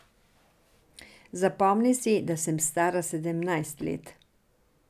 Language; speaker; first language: Slovenian; non-native, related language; Serbian